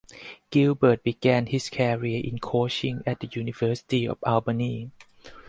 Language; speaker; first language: English; non-native, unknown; Thai